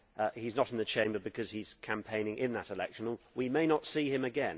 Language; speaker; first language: English; native; English